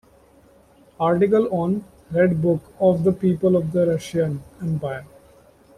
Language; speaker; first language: English; non-native, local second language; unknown